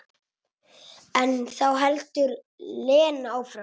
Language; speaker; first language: Icelandic; non-native, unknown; Italian